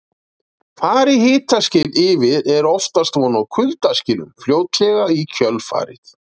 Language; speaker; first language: Icelandic; native; Icelandic